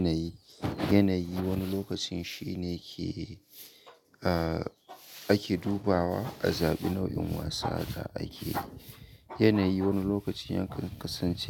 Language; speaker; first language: Hausa; native; Hausa